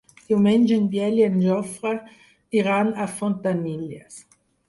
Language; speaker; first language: Catalan; non-native, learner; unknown